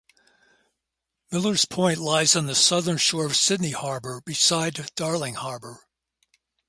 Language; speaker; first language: English; native; English